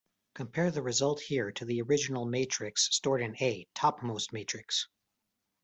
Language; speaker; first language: English; native; English